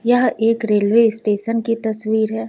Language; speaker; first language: Hindi; native; Hindi